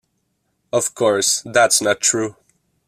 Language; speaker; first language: English; non-native, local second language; French